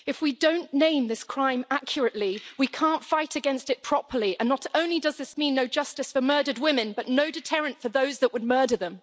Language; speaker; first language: English; native; English